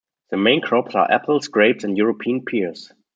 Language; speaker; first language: English; non-native, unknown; German